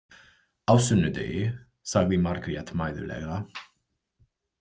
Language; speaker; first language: Icelandic; non-native, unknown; English